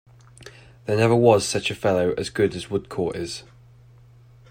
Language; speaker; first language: English; native; English